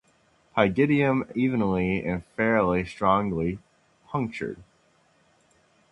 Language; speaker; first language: English; native; English